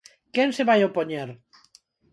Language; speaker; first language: Galician; non-native, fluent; Spanish